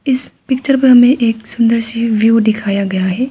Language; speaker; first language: Hindi; non-native, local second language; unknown